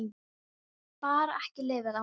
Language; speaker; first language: Icelandic; non-native, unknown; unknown